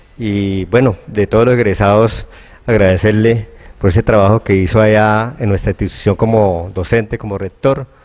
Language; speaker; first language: Spanish; native; Spanish